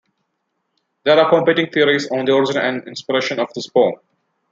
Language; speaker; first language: English; non-native, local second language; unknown